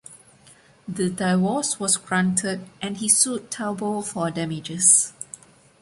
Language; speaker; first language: English; non-native, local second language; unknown